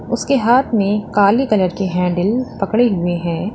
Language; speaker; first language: Hindi; native; Hindi